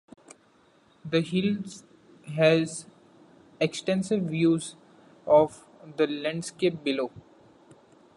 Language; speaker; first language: English; non-native, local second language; Marathi